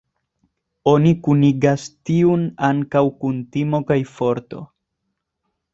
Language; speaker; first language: Esperanto; non-native, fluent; Spanish